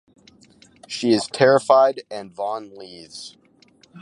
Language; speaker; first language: English; native; English